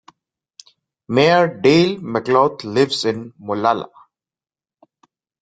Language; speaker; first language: English; non-native, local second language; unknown